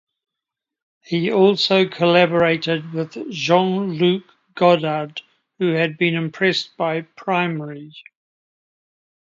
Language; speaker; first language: English; native; English